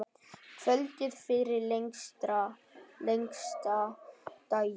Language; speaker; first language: Icelandic; non-native, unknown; Vietnamese